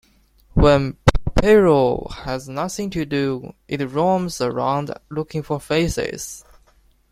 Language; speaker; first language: English; non-native, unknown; Chinese